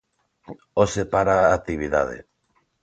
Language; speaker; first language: Galician; non-native, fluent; Spanish